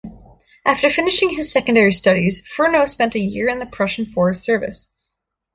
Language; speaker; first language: English; native; English